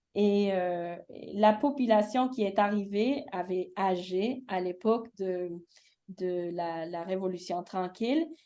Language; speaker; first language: French; early bilingual, heritage; English